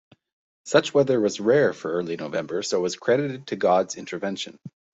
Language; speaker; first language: English; native; English